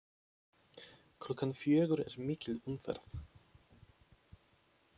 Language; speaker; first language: Icelandic; non-native, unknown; Polish